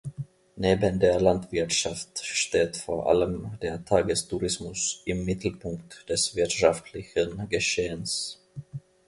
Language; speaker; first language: German; non-native, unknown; Finnish